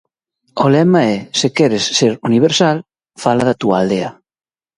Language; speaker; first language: Galician; native; Galician